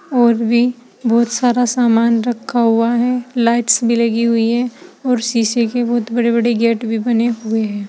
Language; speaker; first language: Hindi; native; Hindi